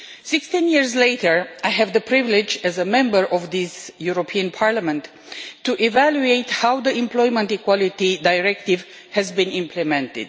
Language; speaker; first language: English; non-native, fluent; Romanian